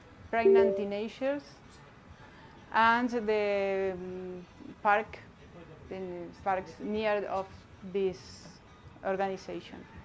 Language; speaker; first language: English; non-native, learner; Spanish